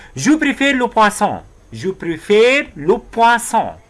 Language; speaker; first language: French; non-native, fluent; Arabic